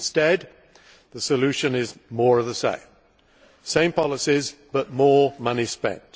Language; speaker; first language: English; native; English